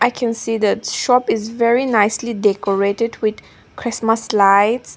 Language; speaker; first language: English; non-native, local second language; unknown